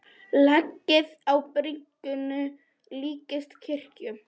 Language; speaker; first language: Icelandic; non-native, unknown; Polish